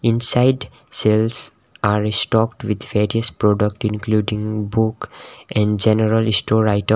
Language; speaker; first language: English; non-native, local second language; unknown